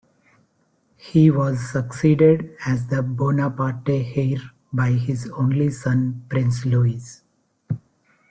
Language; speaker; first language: English; non-native, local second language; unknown